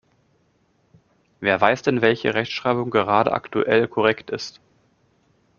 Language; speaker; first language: German; native; German